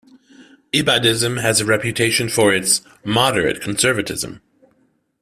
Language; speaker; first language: English; native; English